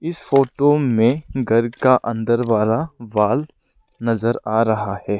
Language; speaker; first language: Hindi; non-native, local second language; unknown